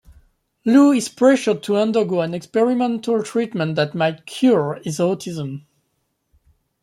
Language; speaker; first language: English; non-native, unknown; French